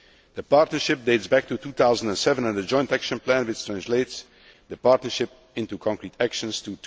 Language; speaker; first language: English; non-native, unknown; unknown